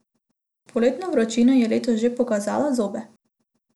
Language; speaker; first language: Slovenian; non-native, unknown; Macedonian